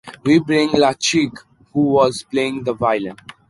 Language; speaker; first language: English; non-native, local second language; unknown